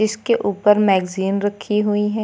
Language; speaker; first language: Hindi; native; Hindi